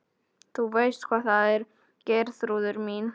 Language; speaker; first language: Icelandic; non-native, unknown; Polish